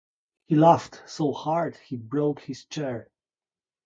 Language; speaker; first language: English; native; English